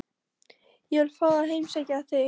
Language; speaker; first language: Icelandic; non-native, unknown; Polish